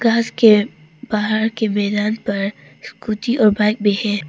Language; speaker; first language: Hindi; early bilingual, other home language; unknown